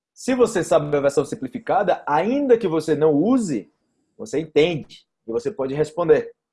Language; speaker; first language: Portuguese; native; Portuguese